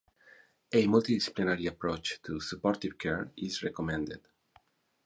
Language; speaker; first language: English; non-native, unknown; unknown